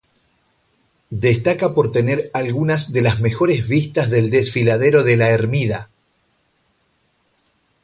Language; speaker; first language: Spanish; native; Spanish